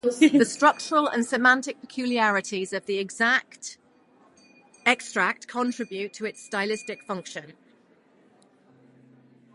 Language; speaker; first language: English; non-native, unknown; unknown